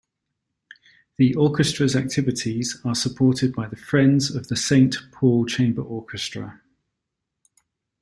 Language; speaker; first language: English; native; English